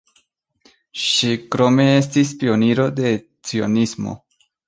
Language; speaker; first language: Esperanto; non-native, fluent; Spanish